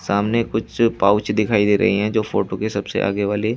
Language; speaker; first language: Hindi; native; Hindi